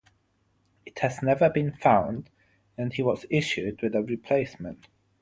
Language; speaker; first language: English; non-native, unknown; German